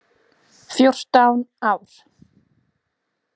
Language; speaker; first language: Icelandic; native; Icelandic